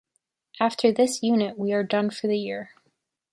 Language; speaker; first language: English; native; English